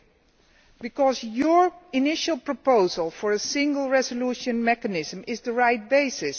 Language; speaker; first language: English; non-native, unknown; Dutch